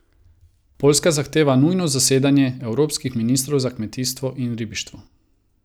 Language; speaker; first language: Slovenian; non-native, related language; Croatian